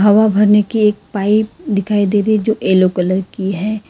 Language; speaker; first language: Hindi; non-native, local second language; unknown